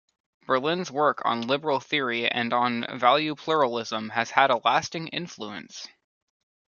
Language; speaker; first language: English; native; English